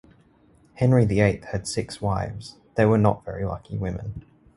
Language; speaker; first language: English; native; English